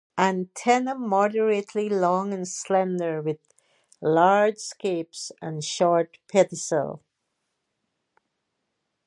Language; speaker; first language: English; native; English